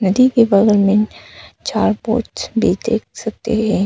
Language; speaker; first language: Hindi; non-native, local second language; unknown